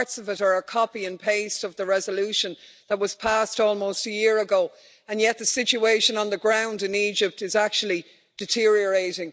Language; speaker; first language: English; native; English